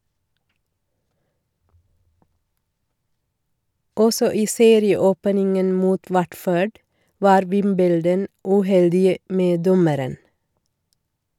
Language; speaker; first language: Norwegian; non-native, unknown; Sinhala